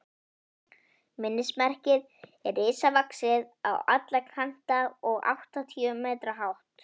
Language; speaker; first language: Icelandic; native; Icelandic